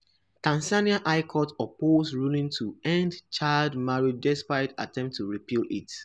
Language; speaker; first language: English; non-native, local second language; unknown